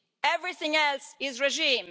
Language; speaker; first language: English; non-native, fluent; Italian